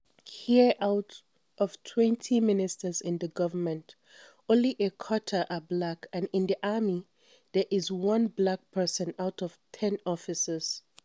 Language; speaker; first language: English; non-native, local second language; Hausa